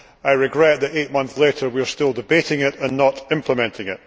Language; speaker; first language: English; native; English